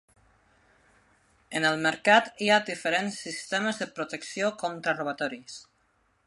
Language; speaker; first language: Catalan; non-native, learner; Spanish